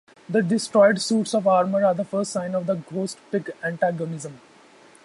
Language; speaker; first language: English; non-native, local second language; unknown